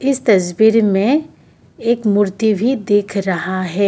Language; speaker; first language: Hindi; non-native, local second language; Assamese